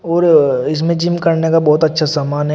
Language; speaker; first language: Hindi; native; Hindi